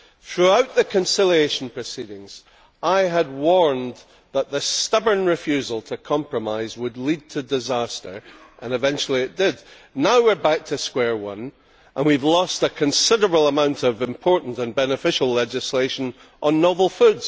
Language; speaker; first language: English; native; English